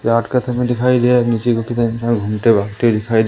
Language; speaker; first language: Hindi; native; Hindi